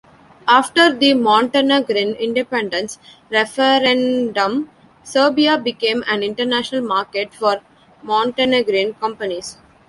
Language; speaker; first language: English; non-native, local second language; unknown